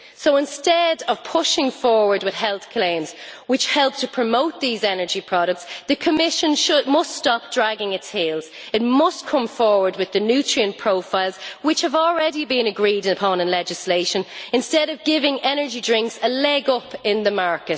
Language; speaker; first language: English; native; English